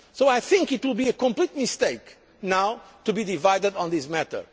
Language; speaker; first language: English; non-native, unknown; Portuguese